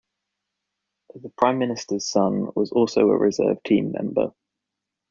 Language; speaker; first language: English; native; English